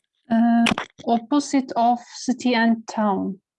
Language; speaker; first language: English; non-native, learner; Turkish